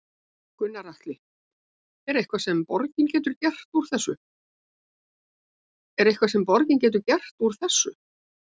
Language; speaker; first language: Icelandic; native; Icelandic